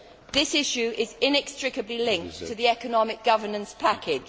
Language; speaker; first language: English; native; English